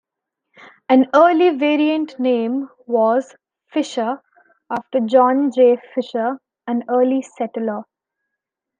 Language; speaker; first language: English; non-native, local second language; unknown